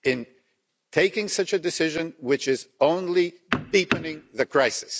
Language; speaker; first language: English; non-native, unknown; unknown